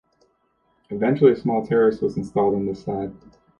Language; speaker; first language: English; native; English